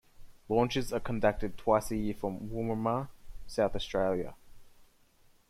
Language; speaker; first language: English; native; English